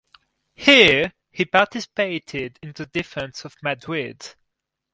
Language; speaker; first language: English; non-native, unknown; French